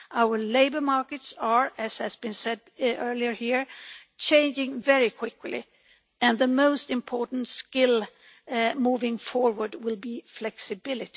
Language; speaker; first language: English; non-native, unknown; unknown